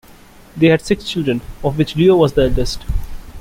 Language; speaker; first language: English; non-native, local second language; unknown